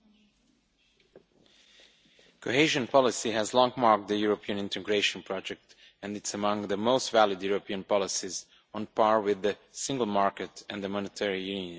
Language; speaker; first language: English; non-native, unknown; Romanian